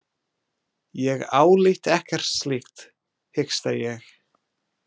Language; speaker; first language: Icelandic; non-native, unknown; English